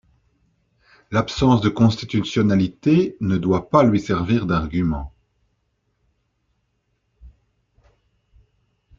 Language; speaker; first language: French; native; French